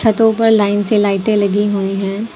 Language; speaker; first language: Hindi; native; Hindi